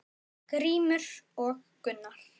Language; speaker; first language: Icelandic; native; Icelandic